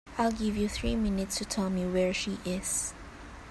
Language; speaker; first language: English; non-native, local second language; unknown